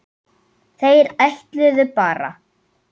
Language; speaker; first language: Icelandic; native; Icelandic